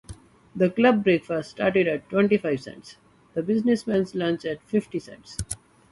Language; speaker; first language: English; non-native, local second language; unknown